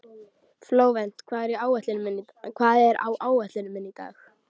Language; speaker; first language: Icelandic; native; Icelandic